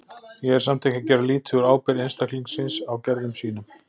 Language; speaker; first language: Icelandic; native; Icelandic